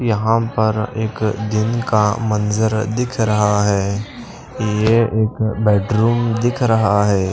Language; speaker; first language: Hindi; non-native, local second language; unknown